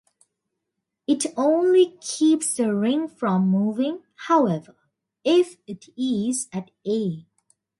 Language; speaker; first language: English; non-native, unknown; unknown